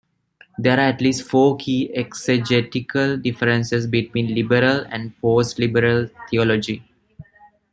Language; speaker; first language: English; non-native, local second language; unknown